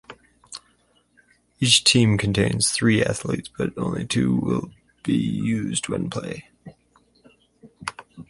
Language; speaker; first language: English; native; English